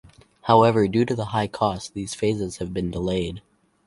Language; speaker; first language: English; native; English